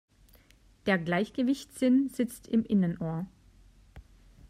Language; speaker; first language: German; native; German